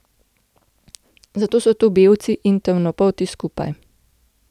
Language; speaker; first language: Slovenian; native; Slovenian